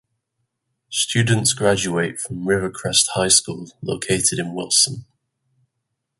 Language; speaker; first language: English; native; English